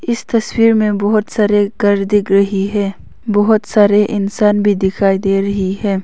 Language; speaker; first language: Hindi; non-native, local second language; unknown